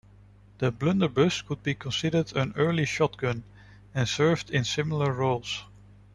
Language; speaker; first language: English; non-native, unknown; Dutch